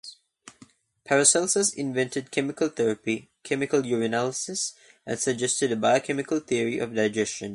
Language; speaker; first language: English; native; English